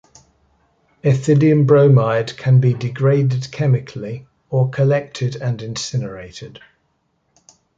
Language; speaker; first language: English; native; English